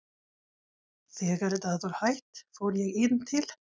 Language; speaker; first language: Icelandic; non-native, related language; Swedish